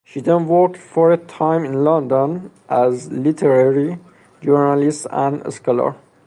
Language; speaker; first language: English; non-native, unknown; Persian